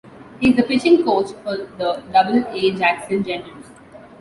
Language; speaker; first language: English; non-native, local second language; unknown